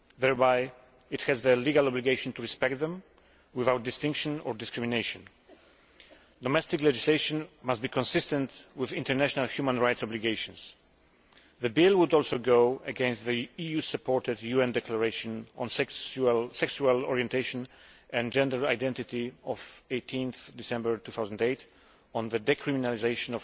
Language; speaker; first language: English; non-native, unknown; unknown